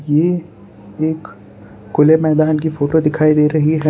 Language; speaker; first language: Hindi; non-native, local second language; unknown